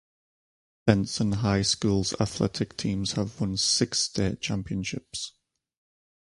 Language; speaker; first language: English; native; English